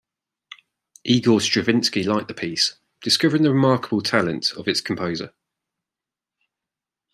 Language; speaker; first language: English; native; English